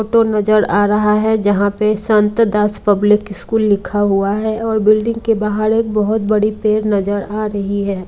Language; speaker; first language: Hindi; non-native, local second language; Punjabi